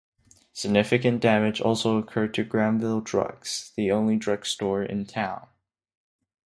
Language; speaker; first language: English; non-native, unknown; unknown